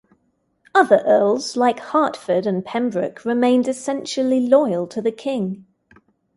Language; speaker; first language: English; native; English